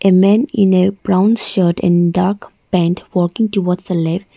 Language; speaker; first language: English; non-native, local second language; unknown